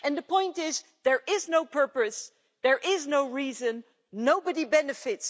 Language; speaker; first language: English; non-native, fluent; Dutch